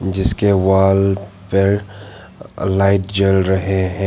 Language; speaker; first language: Hindi; non-native, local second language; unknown